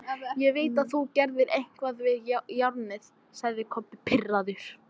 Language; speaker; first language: Icelandic; non-native, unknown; English